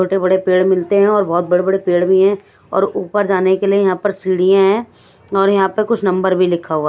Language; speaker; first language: Hindi; non-native, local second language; Punjabi